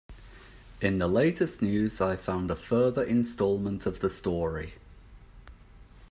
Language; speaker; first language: English; native; English